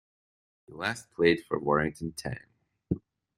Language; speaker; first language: English; native; English